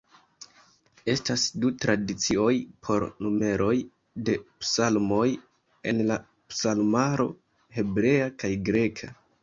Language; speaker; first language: Esperanto; non-native, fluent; Kinyarwanda